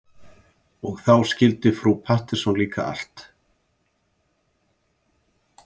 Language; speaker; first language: Icelandic; native; Icelandic